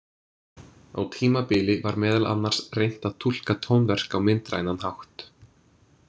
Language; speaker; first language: Icelandic; non-native, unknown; English